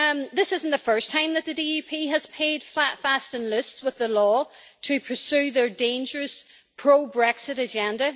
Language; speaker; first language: English; native; English